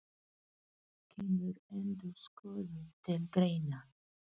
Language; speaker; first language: Icelandic; non-native, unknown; Filipino